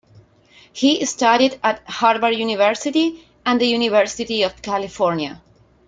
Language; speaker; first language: English; non-native, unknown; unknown